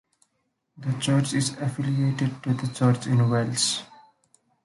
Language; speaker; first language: English; non-native, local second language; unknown